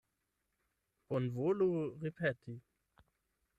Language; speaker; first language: Esperanto; non-native, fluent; German